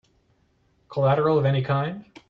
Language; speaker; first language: English; native; English